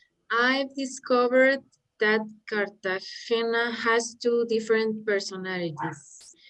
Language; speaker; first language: English; non-native, learner; Spanish